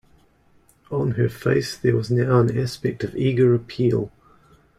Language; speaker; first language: English; native; English